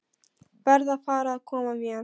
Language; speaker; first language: Icelandic; non-native, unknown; Polish